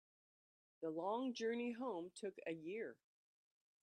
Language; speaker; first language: English; native; English